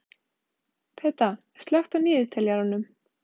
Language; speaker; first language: Icelandic; native; Icelandic